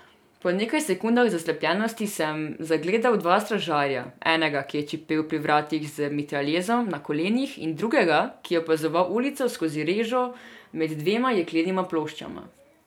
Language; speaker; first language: Slovenian; non-native, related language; Serbian